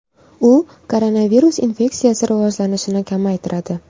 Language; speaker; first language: Uzbek; native; Uzbek